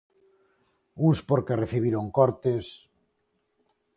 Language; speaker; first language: Galician; non-native, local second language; Spanish